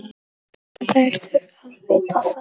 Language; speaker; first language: Icelandic; non-native, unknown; Polish